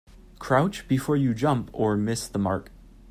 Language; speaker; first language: English; native; English